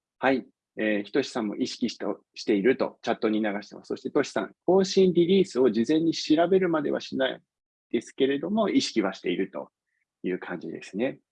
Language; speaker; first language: Japanese; non-native, fluent; English